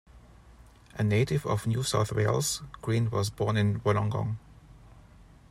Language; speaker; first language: English; non-native, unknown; German